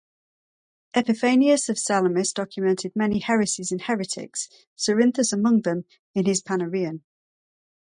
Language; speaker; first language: English; native; English